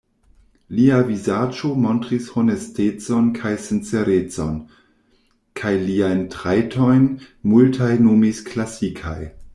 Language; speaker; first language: Esperanto; non-native, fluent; German